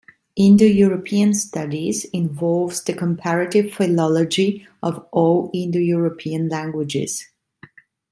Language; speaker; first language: English; non-native, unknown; Italian